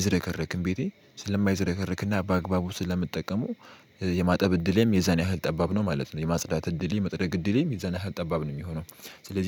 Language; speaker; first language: Amharic; native; Amharic